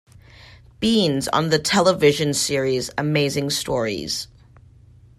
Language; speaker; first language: English; native; English